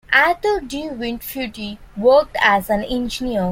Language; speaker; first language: English; non-native, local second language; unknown